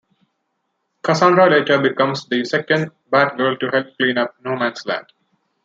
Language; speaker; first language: English; non-native, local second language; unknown